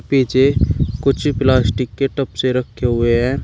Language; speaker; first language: Hindi; native; Hindi